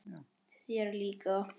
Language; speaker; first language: Icelandic; native; Icelandic